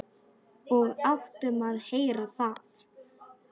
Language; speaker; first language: Icelandic; non-native, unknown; Polish